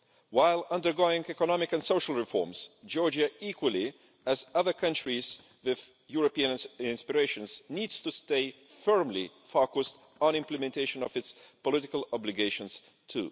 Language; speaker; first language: English; non-native, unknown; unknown